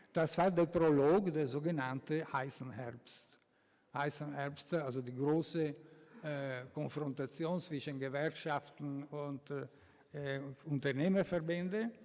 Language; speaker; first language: German; non-native, fluent; Italian